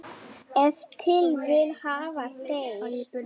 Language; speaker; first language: Icelandic; non-native, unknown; Lithuanian